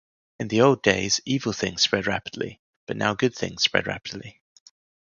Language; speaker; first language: English; native; English